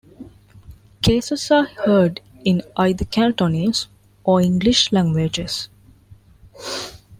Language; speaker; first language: English; non-native, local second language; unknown